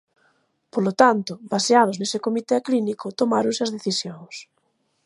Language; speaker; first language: Galician; native; Galician